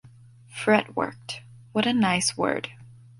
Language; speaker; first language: English; native; English